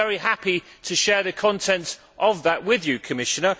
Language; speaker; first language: English; native; English